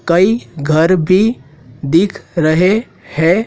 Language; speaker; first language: Hindi; native; Hindi